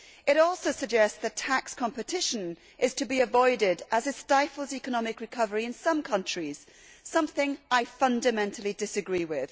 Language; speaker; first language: English; native; English